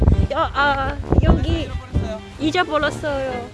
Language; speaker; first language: Korean; non-native, learner; Cantonese